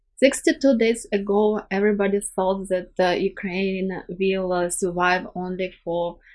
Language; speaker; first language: English; non-native, fluent; Ukrainian